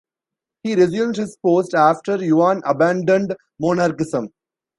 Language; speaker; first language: English; non-native, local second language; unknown